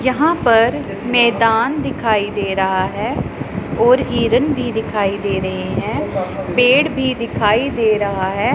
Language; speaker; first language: Hindi; non-native, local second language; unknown